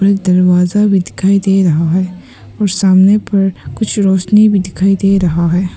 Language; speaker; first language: Hindi; early bilingual, other home language; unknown